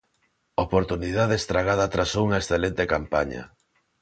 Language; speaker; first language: Galician; non-native, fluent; Spanish